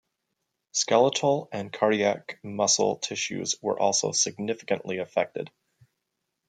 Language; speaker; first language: English; native; English